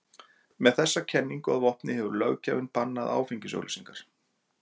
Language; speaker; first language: Icelandic; native; Icelandic